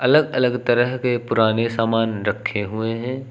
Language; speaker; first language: Hindi; native; Hindi